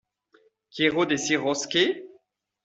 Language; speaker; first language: Spanish; non-native, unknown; French